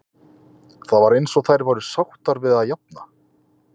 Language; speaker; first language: Icelandic; native; Icelandic